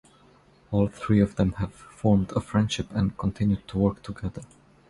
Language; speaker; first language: English; non-native, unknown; Croatian